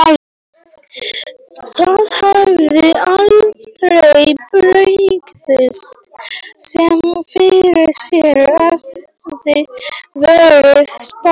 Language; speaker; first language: Icelandic; non-native, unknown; Polish